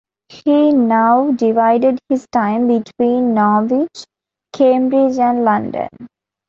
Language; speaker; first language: English; non-native, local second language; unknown